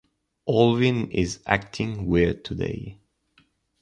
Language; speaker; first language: English; non-native, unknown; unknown